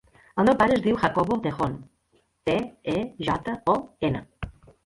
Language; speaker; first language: Catalan; native; Catalan